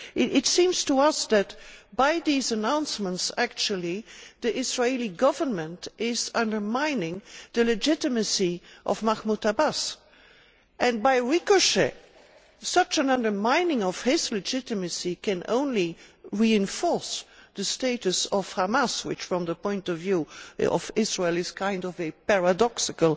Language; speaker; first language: English; non-native, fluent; Dutch